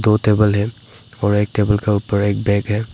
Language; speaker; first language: Hindi; non-native, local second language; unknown